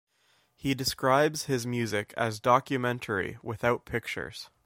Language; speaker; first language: English; native; English